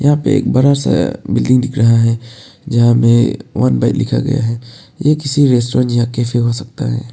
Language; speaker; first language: Hindi; non-native, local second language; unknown